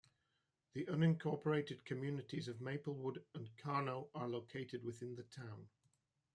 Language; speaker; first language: English; native; English